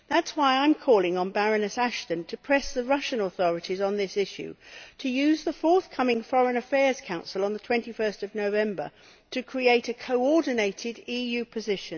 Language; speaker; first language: English; native; English